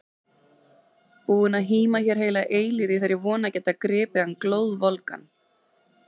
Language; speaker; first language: Icelandic; native; Icelandic